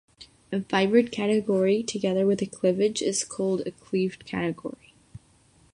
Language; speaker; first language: English; non-native, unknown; Catalan